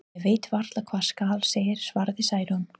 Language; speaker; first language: Icelandic; non-native, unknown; English